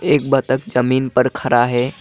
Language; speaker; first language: Hindi; non-native, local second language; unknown